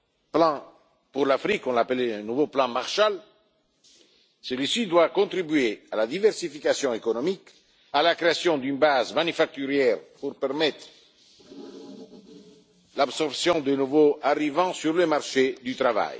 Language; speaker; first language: French; non-native, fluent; Italian